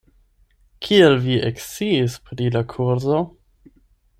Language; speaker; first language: Esperanto; non-native, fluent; German